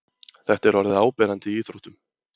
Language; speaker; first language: Icelandic; native; Icelandic